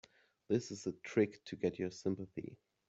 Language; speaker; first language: English; native; English